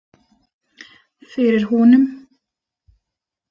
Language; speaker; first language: Icelandic; native; Icelandic